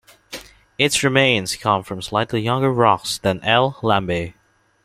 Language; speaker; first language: English; non-native, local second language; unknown